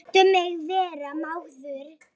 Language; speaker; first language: Icelandic; non-native, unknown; Polish